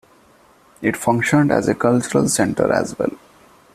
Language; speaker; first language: English; non-native, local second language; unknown